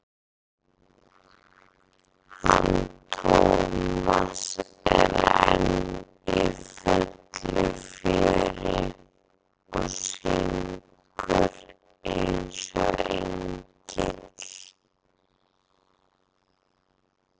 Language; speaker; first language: Icelandic; native; Icelandic